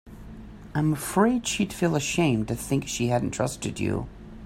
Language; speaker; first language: English; native; English